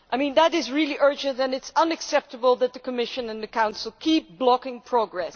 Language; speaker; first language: English; non-native, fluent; Dutch